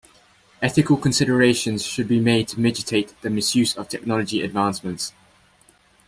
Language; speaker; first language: English; native; English